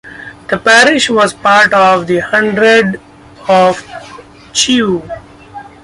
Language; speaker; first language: English; non-native, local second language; Marathi